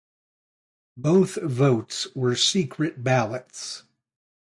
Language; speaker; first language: English; native; English